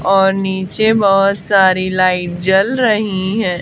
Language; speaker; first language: Hindi; native; Hindi